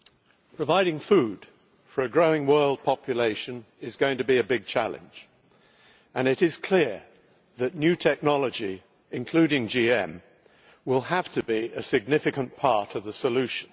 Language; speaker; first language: English; native; English